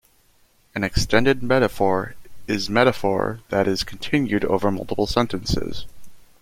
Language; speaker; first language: English; native; English